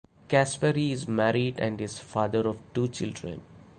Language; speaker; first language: English; non-native, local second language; Malayalam